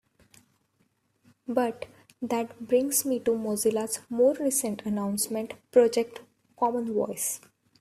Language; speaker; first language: English; non-native, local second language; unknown